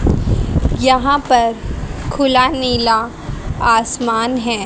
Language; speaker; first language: Hindi; native; Hindi